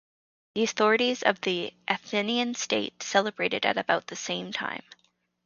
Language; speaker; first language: English; native; English